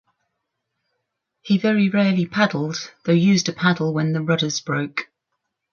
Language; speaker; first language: English; native; English